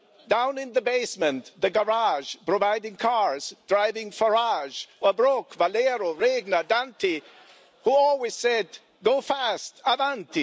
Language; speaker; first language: English; non-native, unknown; German